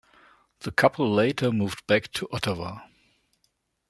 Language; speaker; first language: English; non-native, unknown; German